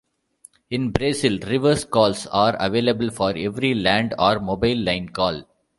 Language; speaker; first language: English; non-native, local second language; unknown